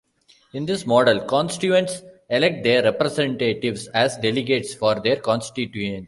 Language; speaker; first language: English; non-native, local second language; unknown